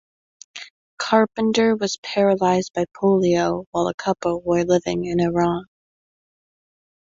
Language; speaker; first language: English; native; English